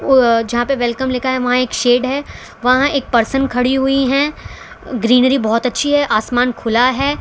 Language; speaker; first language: Hindi; non-native, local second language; Gujarati